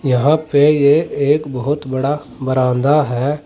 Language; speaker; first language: Hindi; native; Hindi